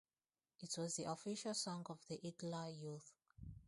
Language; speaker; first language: English; non-native, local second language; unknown